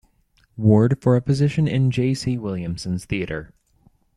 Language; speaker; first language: English; native; English